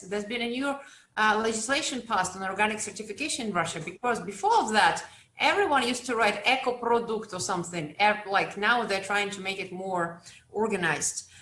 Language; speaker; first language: English; non-native, fluent; Russian